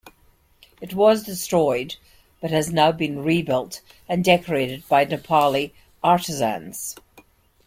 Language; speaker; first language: English; native; English